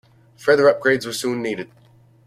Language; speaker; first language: English; native; English